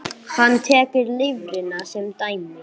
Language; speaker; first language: Icelandic; non-native, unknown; English